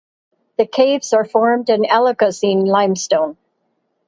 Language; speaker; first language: English; native; English